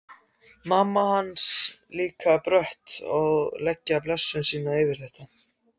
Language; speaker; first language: Icelandic; non-native, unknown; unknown